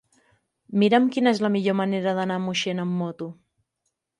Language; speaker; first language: Catalan; native; Catalan